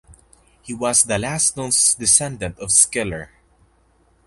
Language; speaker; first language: English; non-native, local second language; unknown